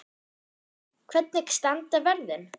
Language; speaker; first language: Icelandic; non-native, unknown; German